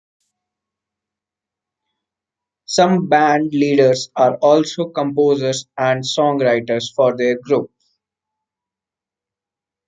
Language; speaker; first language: English; non-native, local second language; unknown